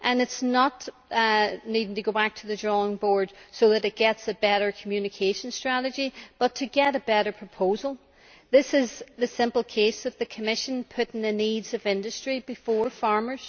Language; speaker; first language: English; native; English